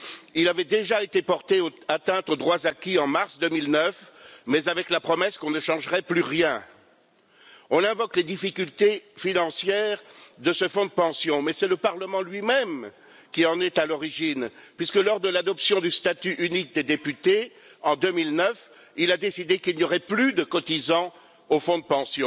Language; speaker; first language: French; native; French